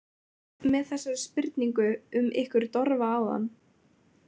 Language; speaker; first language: Icelandic; native; Icelandic